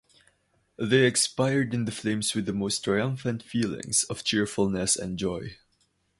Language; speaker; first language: English; non-native, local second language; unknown